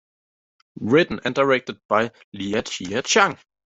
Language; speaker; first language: English; native; English